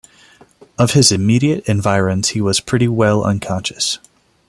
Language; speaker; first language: English; non-native, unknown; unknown